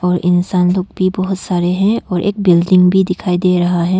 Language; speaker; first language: Hindi; non-native, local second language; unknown